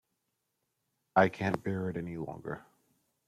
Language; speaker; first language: English; native; English